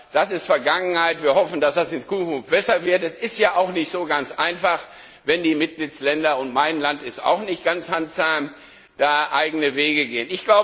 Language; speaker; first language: German; non-native, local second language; Luxembourgish